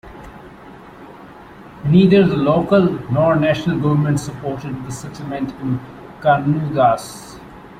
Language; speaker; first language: English; non-native, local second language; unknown